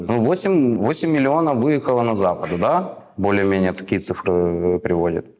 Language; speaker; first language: Russian; non-native, local second language; Ukrainian